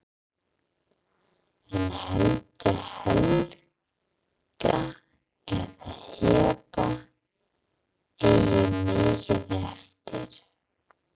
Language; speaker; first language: Icelandic; non-native, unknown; English